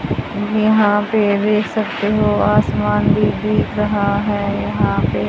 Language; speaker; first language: Hindi; native; Hindi